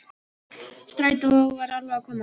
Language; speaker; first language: Icelandic; non-native, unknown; Filipino